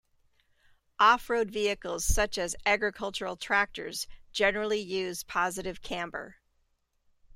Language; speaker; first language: English; native; English